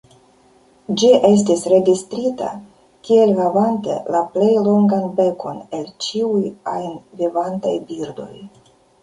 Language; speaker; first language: Esperanto; non-native, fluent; Russian